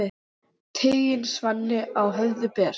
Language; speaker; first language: Icelandic; non-native, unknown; English